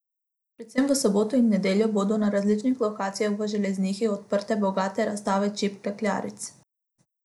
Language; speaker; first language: Slovenian; non-native, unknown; Macedonian